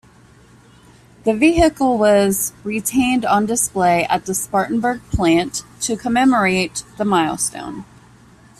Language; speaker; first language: English; native; English